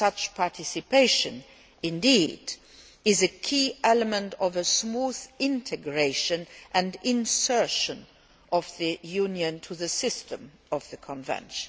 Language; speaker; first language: English; non-native, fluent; Luxembourgish